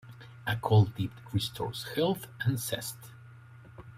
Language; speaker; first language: English; native; English